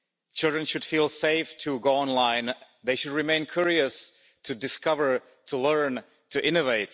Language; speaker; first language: English; non-native, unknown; Czech